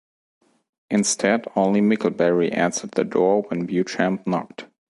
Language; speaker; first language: English; non-native, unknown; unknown